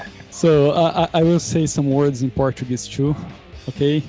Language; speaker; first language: English; non-native, fluent; Portuguese